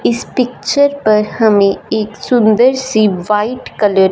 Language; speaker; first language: Hindi; non-native, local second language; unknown